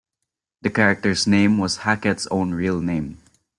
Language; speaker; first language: English; non-native, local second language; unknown